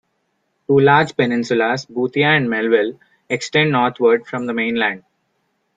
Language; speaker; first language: English; non-native, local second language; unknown